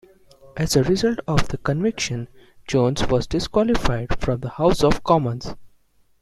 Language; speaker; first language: English; non-native, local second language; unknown